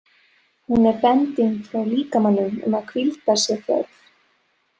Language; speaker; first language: Icelandic; non-native, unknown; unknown